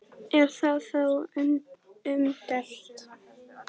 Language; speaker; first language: Icelandic; native; Icelandic